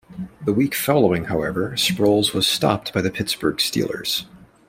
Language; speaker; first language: English; native; English